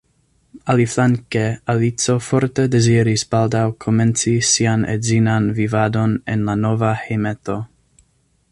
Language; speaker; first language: Esperanto; non-native, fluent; English